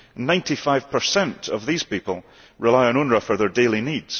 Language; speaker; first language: English; early bilingual, heritage; English